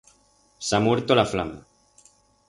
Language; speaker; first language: Aragonese; non-native, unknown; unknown